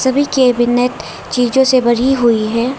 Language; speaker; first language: Hindi; non-native, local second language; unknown